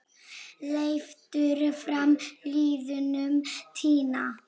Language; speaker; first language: Icelandic; non-native, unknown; Polish